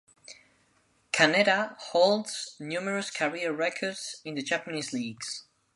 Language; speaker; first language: English; non-native, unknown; Spanish